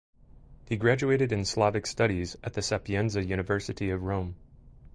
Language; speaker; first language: English; native; English